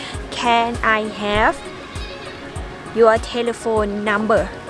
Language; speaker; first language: English; non-native, learner; Thai